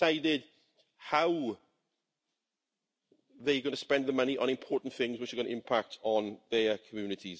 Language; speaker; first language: English; native; English